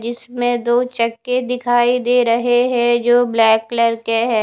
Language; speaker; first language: Hindi; non-native, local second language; Punjabi